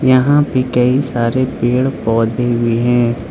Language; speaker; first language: Hindi; non-native, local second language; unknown